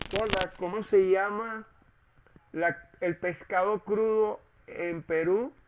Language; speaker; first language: Spanish; native; Spanish